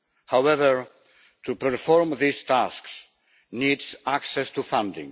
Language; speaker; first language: English; non-native, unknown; Polish